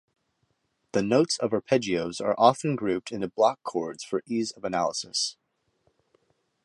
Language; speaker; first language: English; native; English